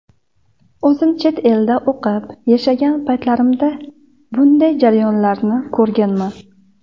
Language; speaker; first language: Uzbek; native; Uzbek